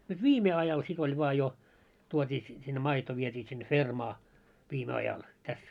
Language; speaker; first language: Finnish; early bilingual, heritage; Finnish